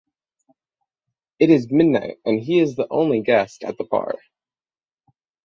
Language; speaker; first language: English; native; English